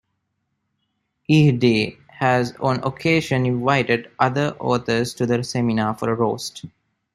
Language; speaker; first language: English; non-native, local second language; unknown